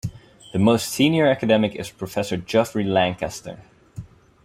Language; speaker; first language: English; non-native, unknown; Dutch